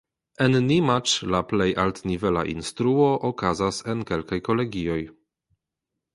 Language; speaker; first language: Esperanto; non-native, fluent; Polish